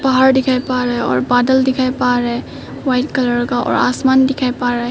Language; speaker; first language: Hindi; non-native, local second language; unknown